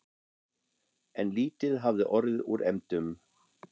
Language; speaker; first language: Icelandic; non-native, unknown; German